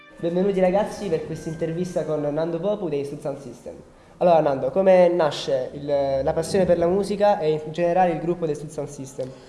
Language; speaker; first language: Italian; native; Italian